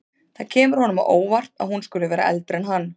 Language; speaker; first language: Icelandic; native; Icelandic